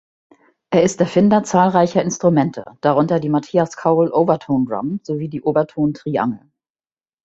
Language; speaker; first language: German; native; German